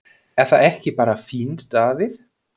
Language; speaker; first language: Icelandic; non-native, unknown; German